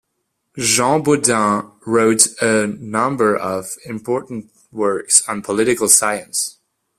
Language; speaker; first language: English; non-native, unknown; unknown